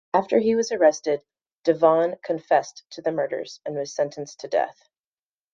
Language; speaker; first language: English; native; English